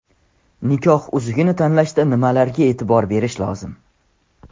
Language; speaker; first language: Uzbek; non-native, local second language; Tajik